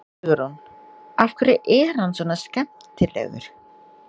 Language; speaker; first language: Icelandic; non-native, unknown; Indonesian